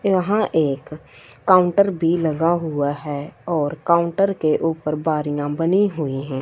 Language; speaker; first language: Hindi; non-native, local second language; Punjabi